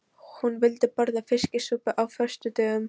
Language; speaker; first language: Icelandic; non-native, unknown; Polish